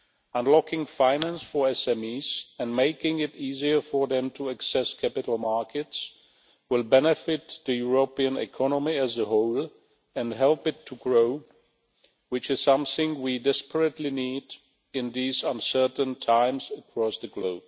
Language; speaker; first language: English; non-native, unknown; Czech